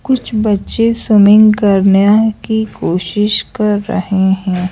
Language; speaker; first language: Hindi; native; Hindi